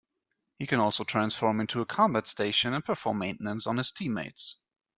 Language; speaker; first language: English; non-native, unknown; German